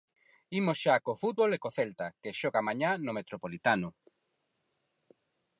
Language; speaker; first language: Galician; non-native, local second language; Spanish